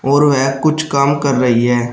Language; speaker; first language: Hindi; native; Hindi